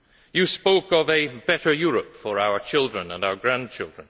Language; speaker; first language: English; native; English